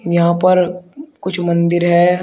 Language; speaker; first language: Hindi; native; Hindi